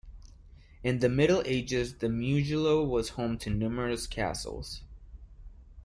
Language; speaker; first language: English; non-native, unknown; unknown